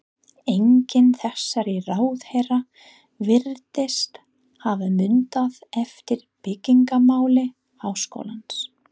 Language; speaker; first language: Icelandic; non-native, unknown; English